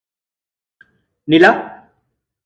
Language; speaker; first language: English; native; English